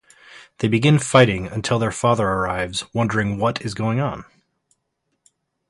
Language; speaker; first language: English; native; English